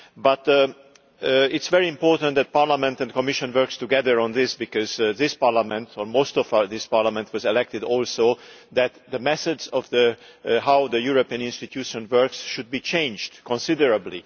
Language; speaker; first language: English; non-native, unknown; Hungarian